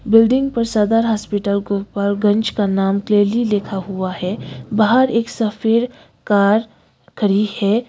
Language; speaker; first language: Hindi; non-native, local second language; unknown